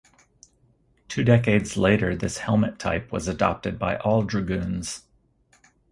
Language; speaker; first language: English; native; English